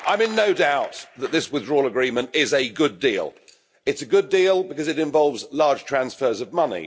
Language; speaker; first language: English; native; English